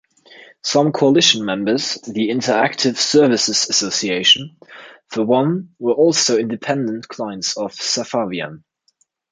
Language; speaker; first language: English; non-native, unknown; German